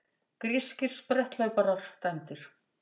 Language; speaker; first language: Icelandic; native; Icelandic